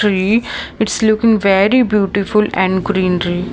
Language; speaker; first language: English; non-native, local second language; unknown